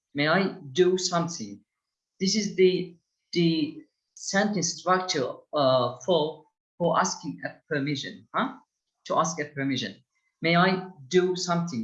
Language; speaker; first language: English; non-native, fluent; Turkish